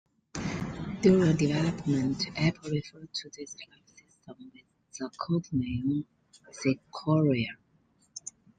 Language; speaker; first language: English; non-native, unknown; Chinese